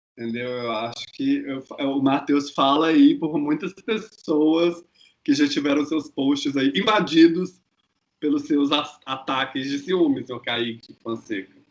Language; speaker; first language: Portuguese; native; Portuguese